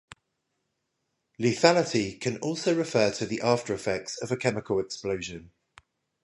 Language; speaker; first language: English; native; English